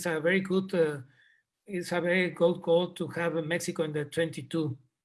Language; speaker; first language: English; non-native, fluent; Spanish